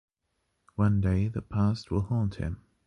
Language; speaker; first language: English; native; English